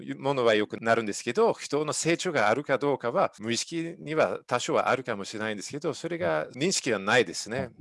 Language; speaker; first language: Japanese; non-native, fluent; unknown